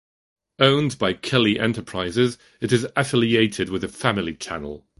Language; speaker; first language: English; non-native, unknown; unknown